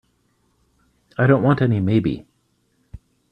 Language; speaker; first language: English; native; English